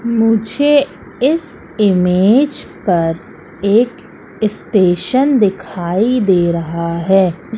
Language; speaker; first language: Hindi; native; Hindi